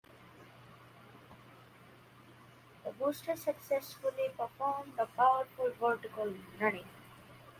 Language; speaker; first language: English; native; English